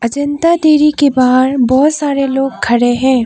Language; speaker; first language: Hindi; non-native, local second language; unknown